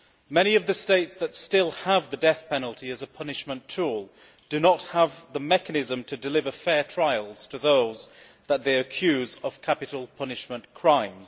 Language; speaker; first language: English; native; English